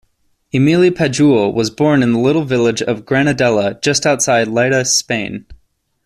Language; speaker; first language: English; native; English